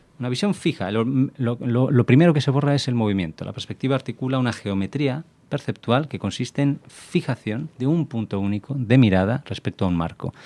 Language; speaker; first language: Spanish; native; Spanish